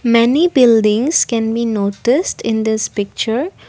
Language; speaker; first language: English; non-native, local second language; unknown